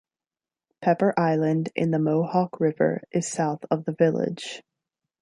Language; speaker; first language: English; native; English